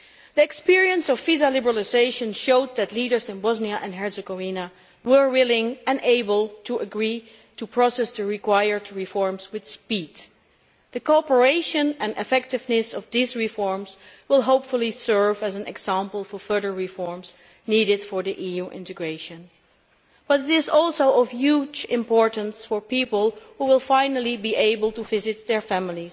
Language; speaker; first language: English; non-native, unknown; Dutch